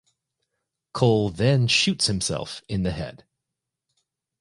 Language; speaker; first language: English; native; English